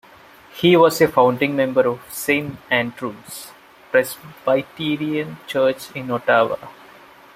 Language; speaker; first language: English; non-native, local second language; Malayalam